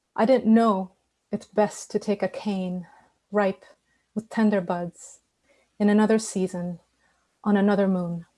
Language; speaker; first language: English; non-native, fluent; Spanish